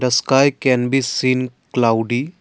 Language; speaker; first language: English; non-native, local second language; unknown